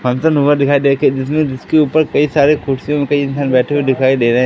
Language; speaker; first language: Hindi; native; Hindi